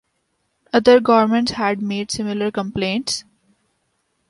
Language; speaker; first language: English; non-native, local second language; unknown